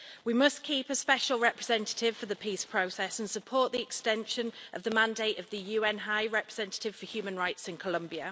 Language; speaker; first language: English; native; English